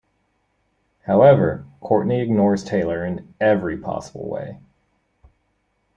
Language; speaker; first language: English; native; English